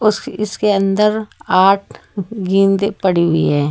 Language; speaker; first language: Hindi; native; Hindi